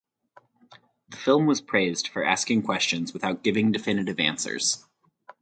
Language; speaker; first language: English; native; English